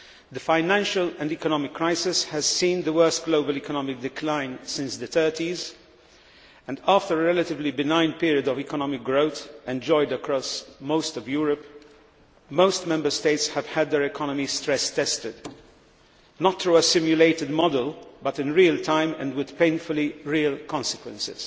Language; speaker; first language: English; non-native, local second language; Maltese